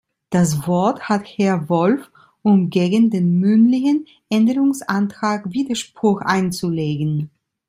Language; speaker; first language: German; non-native, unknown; Italian